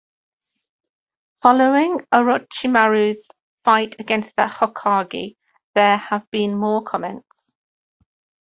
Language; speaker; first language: English; native; English